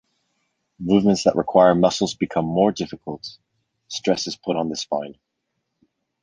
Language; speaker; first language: English; native; English